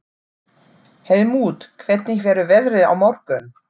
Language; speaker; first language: Icelandic; non-native, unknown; German